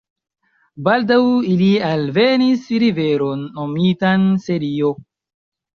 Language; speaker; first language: Esperanto; non-native, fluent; Chinese